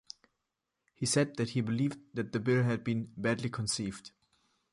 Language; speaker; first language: English; non-native, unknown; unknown